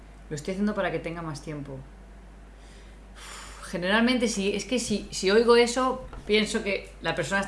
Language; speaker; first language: Spanish; native; Spanish